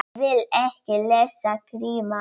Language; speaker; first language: Icelandic; non-native, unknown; Polish